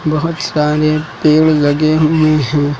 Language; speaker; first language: Hindi; native; Hindi